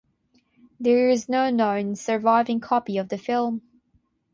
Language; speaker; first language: English; non-native, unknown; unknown